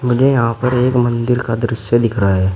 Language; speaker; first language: Hindi; native; Hindi